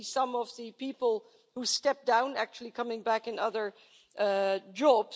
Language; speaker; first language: English; non-native, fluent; Dutch